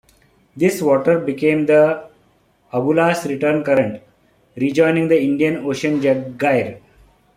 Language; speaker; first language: English; non-native, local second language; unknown